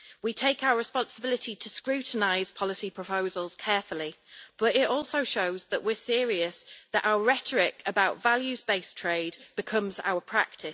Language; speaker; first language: English; native; English